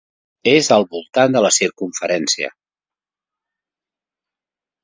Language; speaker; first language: Catalan; native; Catalan